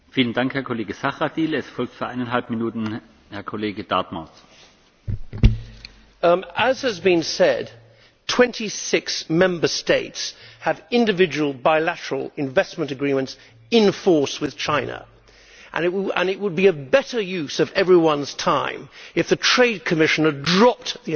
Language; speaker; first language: English; native; English